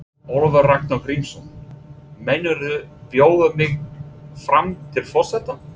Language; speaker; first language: Icelandic; non-native, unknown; English